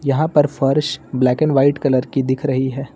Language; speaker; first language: Hindi; native; Hindi